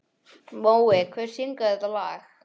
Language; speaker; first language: Icelandic; non-native, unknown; English